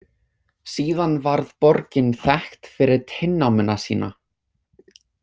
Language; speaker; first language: Icelandic; non-native, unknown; English